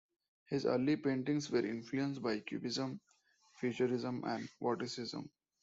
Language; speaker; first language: English; non-native, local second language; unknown